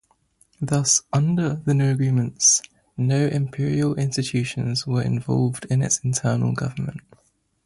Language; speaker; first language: English; native; English